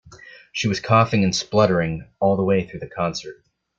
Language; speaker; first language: English; native; English